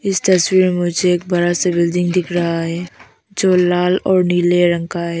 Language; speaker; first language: Hindi; non-native, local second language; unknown